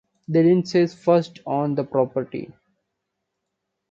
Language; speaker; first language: English; non-native, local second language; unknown